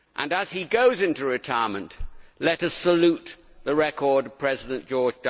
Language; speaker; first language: English; native; English